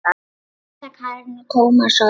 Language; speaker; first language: Icelandic; non-native, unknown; Lithuanian